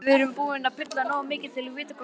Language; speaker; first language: Icelandic; native; Icelandic